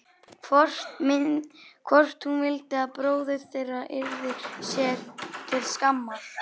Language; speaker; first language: Icelandic; native; Icelandic